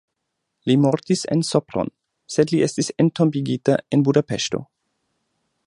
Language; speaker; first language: Esperanto; non-native, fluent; German